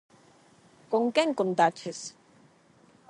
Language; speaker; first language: Galician; non-native, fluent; Spanish